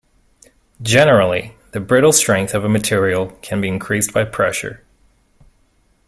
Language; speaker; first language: English; native; English